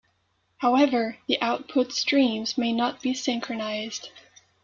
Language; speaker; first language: English; non-native, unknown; French